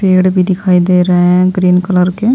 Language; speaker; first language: Hindi; native; Hindi